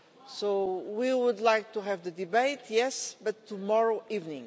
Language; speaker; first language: English; non-native, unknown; Portuguese